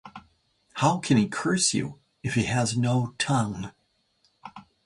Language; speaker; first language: English; native; English